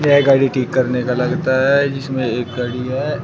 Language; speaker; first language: Hindi; native; Hindi